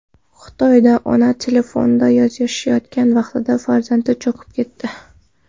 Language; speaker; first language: Uzbek; non-native, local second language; Kara-Kalpak